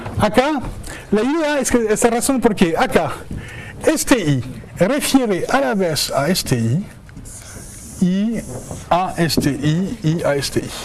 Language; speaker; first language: Spanish; non-native, fluent; French